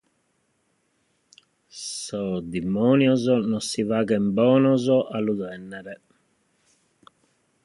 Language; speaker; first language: Sardinian; native; Sardinian